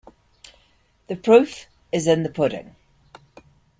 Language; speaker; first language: English; native; English